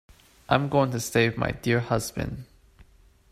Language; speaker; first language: English; non-native, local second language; Cantonese